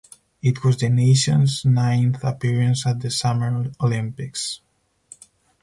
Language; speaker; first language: English; non-native, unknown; Spanish